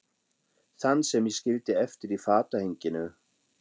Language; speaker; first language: Icelandic; non-native, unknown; German